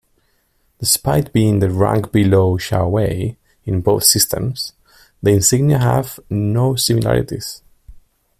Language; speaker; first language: English; non-native, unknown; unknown